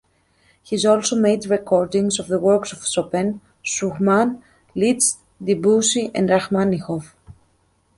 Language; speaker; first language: English; native; English